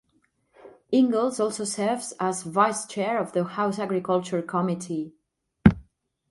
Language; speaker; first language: English; non-native, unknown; Catalan